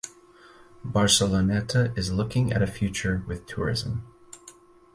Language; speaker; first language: English; native; English